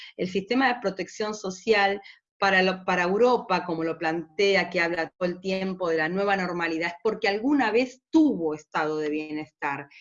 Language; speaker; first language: Spanish; native; Spanish